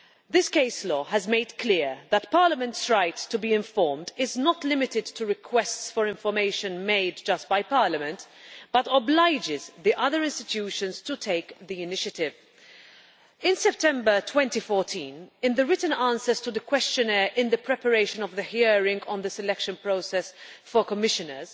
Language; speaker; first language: English; non-native, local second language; Maltese